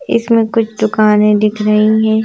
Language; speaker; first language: Hindi; native; Hindi